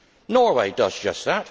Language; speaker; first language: English; native; English